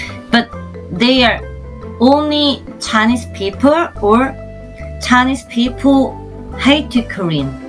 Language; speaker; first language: English; non-native, learner; Korean